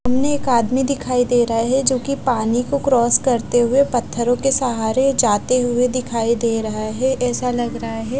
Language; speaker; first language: Hindi; non-native, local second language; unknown